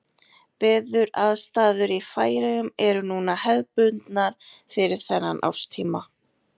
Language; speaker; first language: Icelandic; native; Icelandic